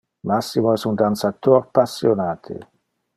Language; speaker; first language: Interlingua; non-native, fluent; Dutch